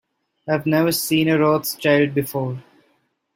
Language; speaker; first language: English; non-native, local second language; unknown